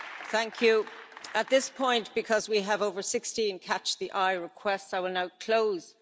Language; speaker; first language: English; native; English